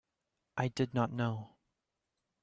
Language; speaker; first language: English; native; English